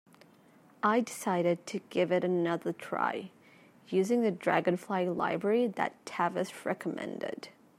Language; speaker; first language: English; native; English